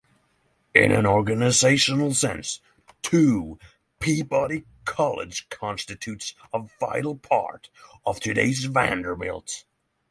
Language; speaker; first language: English; non-native, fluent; Norwegian